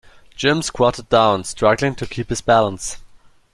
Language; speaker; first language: English; non-native, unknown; German